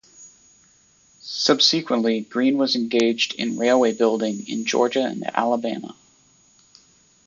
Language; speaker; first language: English; native; English